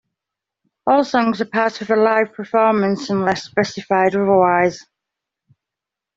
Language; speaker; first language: English; native; English